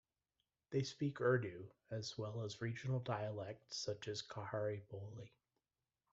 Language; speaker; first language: English; native; English